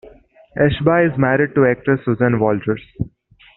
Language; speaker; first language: English; non-native, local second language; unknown